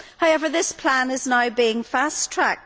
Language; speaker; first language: English; native; English